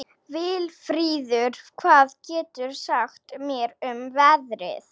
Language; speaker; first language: Icelandic; non-native, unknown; Slovak